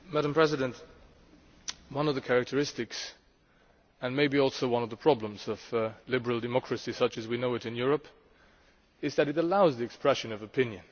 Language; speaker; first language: English; non-native, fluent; Luxembourgish